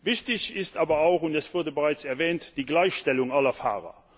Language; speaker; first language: German; non-native, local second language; Luxembourgish